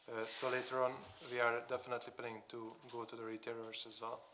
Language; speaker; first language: English; non-native, fluent; Hungarian